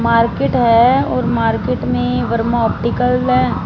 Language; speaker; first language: Hindi; non-native, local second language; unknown